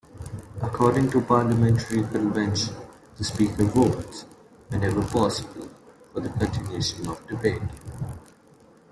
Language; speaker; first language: English; non-native, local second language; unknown